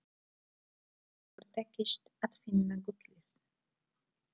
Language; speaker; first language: Icelandic; non-native, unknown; Polish